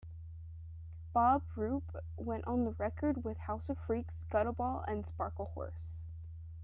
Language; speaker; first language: English; native; English